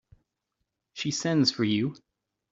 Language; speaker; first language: English; native; English